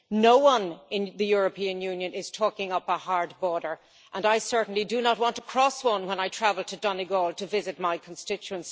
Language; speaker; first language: English; native; English